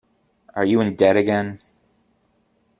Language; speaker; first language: English; native; English